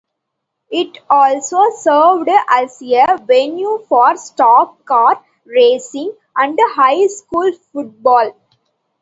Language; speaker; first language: English; non-native, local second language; Tamil